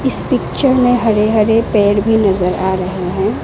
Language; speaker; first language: Hindi; non-native, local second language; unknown